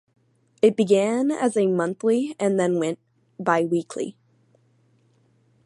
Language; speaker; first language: English; native; English